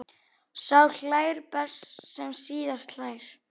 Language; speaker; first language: Icelandic; native; Icelandic